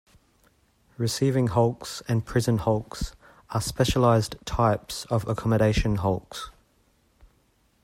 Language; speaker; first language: English; native; English